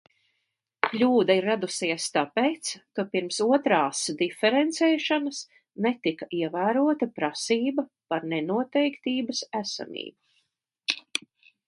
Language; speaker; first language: Latvian; native; Latvian